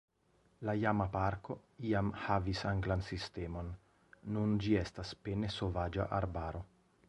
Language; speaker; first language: Esperanto; non-native, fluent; Italian